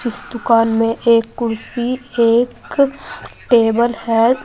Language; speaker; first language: Hindi; native; Hindi